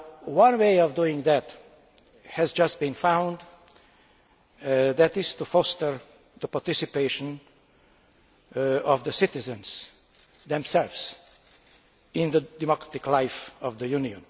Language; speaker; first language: English; non-native, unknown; Hungarian